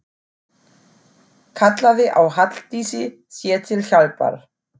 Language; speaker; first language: Icelandic; non-native, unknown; German